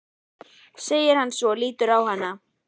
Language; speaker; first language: Icelandic; native; Icelandic